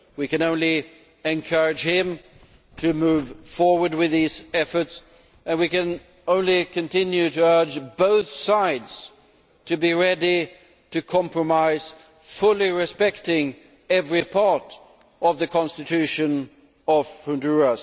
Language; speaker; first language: English; non-native, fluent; Swedish